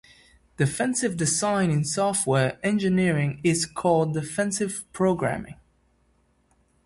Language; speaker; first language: English; native; English